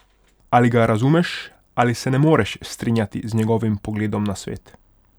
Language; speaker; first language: Slovenian; non-native, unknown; Hungarian